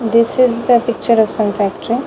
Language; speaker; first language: English; non-native, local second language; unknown